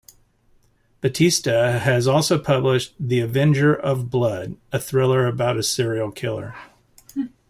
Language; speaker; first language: English; native; English